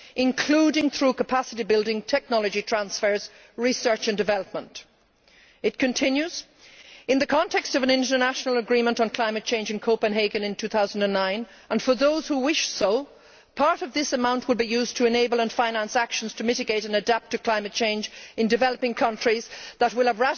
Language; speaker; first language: English; native; English